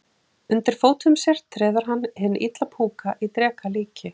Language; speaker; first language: Icelandic; native; Icelandic